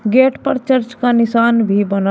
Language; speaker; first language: Hindi; native; Hindi